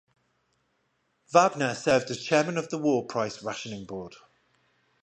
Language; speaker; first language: English; native; English